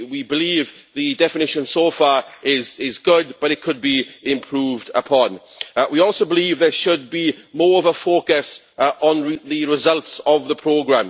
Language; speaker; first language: English; native; English